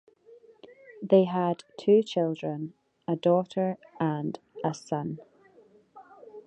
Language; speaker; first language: English; native; English